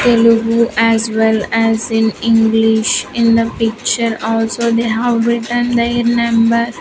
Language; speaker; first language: English; non-native, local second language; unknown